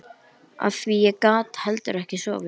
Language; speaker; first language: Icelandic; native; Icelandic